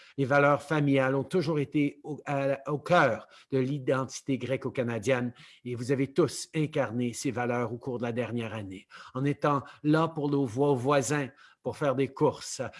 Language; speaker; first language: French; early bilingual, heritage; French